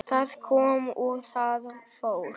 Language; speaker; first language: Icelandic; non-native, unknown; Vietnamese